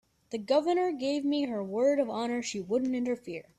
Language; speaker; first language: English; native; English